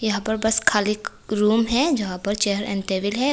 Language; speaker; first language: Hindi; non-native, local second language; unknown